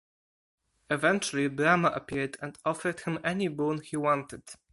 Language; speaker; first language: English; non-native, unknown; Polish